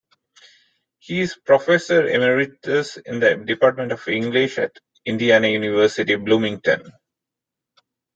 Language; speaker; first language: English; non-native, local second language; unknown